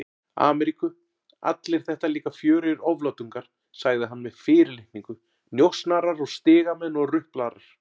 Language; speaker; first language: Icelandic; native; Icelandic